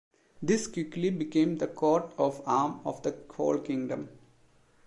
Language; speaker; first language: English; non-native, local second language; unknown